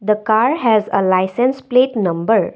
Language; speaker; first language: English; non-native, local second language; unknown